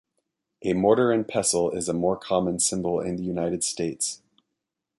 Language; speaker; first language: English; native; English